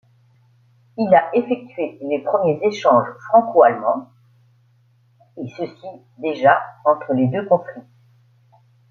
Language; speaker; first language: French; native; French